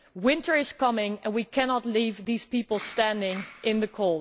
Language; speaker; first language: English; non-native, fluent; Dutch